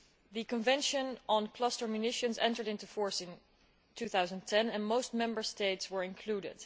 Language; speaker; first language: English; non-native, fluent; Dutch